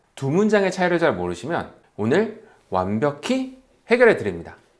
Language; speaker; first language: Korean; native; Korean